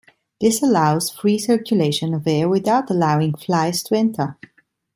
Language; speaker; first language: English; non-native, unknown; Italian